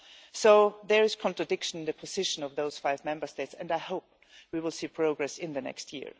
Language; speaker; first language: English; non-native, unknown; German